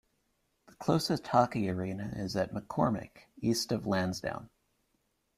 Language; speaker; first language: English; native; English